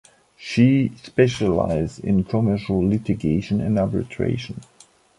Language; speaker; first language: English; non-native, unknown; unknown